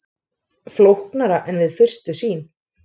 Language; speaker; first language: Icelandic; native; Icelandic